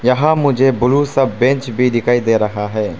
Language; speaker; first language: Hindi; non-native, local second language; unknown